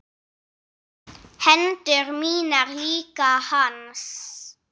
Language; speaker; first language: Icelandic; non-native, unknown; English